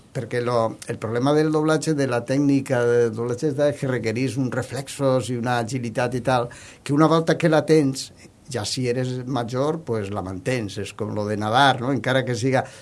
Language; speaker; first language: Catalan; non-native, local second language; Spanish